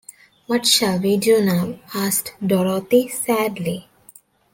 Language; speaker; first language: English; non-native, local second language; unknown